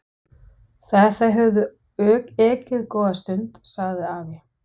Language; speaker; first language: Icelandic; non-native, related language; Danish